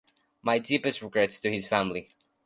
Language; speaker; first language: English; non-native, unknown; Spanish